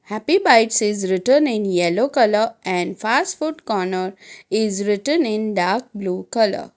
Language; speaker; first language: English; non-native, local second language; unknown